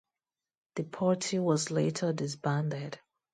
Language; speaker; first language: English; non-native, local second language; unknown